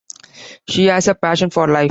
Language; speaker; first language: English; non-native, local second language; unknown